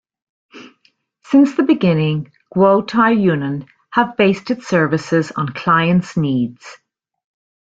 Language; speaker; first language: English; native; English